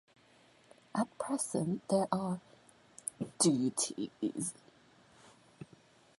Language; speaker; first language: English; non-native, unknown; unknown